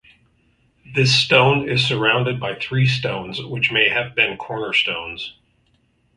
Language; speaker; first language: English; native; English